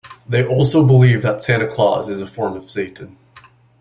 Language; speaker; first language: English; native; English